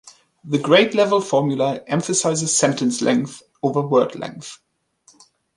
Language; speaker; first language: English; native; English